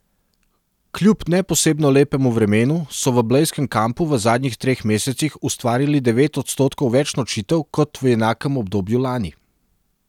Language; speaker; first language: Slovenian; non-native, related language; Serbian